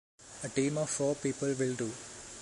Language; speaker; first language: English; non-native, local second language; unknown